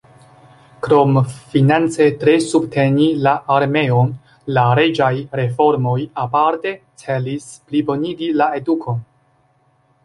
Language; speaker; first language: Esperanto; non-native, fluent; Chinese